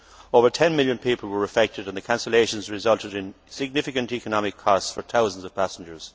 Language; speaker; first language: English; native; English